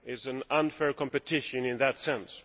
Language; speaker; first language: English; non-native, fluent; Swedish